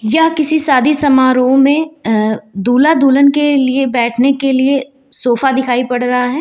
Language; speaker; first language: Hindi; native; Hindi